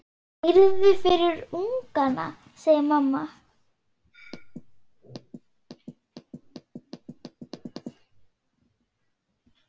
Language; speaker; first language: Icelandic; non-native, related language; Swedish